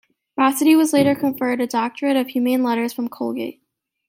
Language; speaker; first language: English; native; English